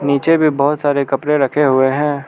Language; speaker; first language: Hindi; non-native, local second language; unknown